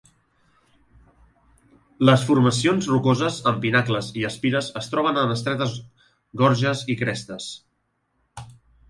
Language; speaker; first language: Catalan; native; Catalan